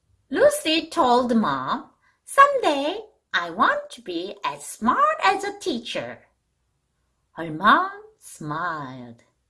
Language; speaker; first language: English; non-native, fluent; Korean